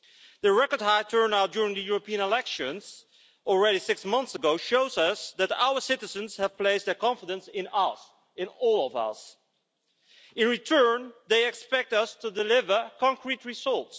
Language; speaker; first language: English; non-native, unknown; Dutch